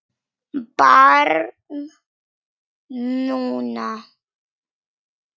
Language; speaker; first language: Icelandic; non-native, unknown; Polish